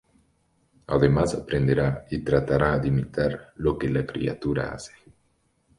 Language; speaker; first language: Spanish; native; Spanish